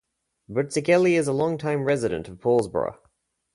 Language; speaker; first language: English; native; English